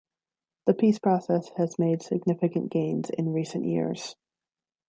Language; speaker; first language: English; native; English